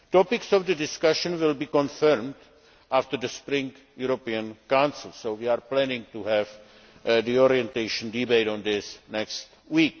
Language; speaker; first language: English; non-native, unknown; Czech